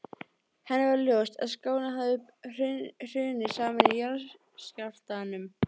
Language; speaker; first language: Icelandic; native; Icelandic